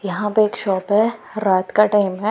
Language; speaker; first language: Hindi; non-native, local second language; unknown